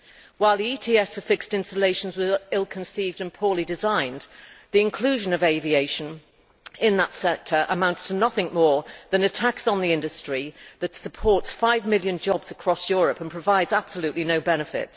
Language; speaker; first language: English; native; English